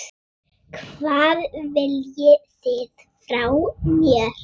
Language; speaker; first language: Icelandic; native; Icelandic